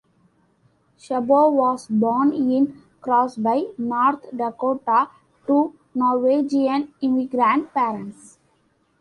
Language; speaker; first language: English; non-native, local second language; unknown